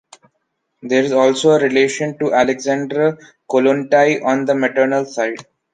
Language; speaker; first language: English; non-native, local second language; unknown